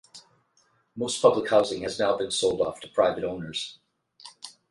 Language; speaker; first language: English; native; English